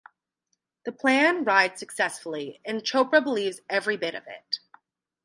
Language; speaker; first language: English; native; English